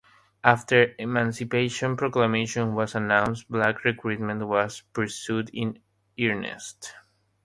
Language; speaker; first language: English; non-native, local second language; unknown